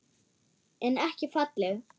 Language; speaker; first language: Icelandic; non-native, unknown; German